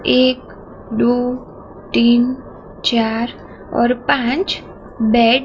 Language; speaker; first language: Hindi; non-native, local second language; Gujarati